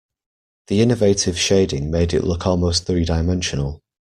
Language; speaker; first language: English; native; English